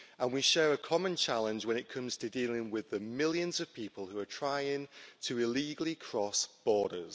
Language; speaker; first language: English; native; English